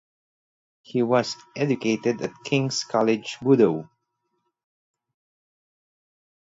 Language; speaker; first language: English; non-native, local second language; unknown